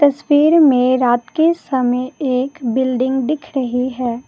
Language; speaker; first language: Hindi; non-native, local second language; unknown